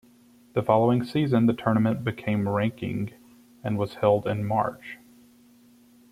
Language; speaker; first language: English; native; English